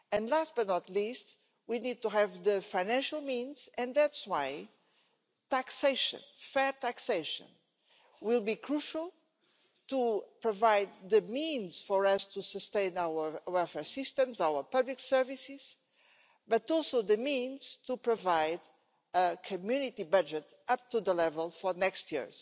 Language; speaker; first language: English; non-native, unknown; Portuguese